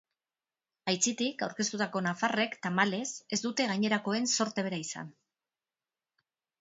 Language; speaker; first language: Basque; non-native, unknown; Spanish